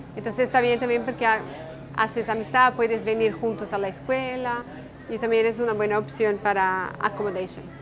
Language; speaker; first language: Spanish; non-native, related language; Portuguese